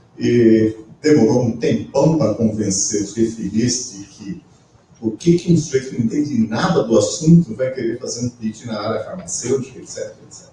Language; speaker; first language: Portuguese; native; Portuguese